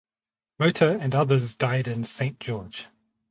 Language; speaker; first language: English; native; English